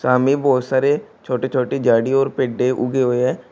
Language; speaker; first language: Hindi; native; Hindi